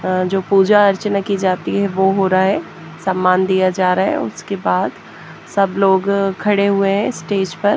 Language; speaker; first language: Hindi; native; Hindi